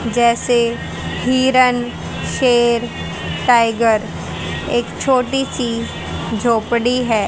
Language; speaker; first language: Hindi; native; Hindi